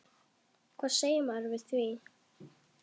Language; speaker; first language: Icelandic; non-native, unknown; Polish